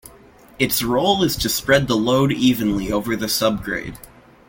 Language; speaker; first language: English; native; English